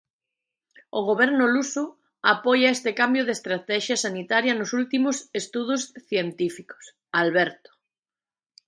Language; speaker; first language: Galician; native; Galician